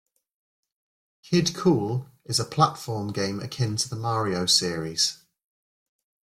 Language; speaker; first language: English; native; English